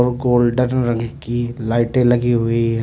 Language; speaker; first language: Hindi; native; Hindi